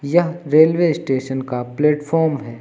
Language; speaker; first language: Hindi; native; Hindi